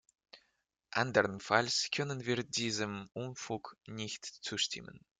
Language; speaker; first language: German; non-native, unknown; Russian